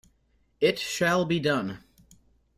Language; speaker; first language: English; native; English